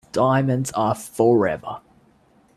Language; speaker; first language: English; native; English